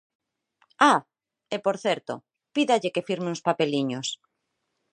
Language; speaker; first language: Galician; non-native, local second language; Spanish